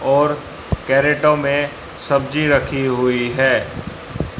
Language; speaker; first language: Hindi; native; Hindi